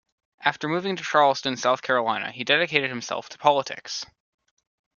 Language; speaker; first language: English; native; English